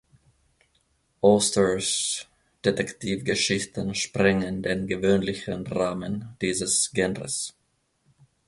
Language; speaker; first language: German; non-native, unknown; Finnish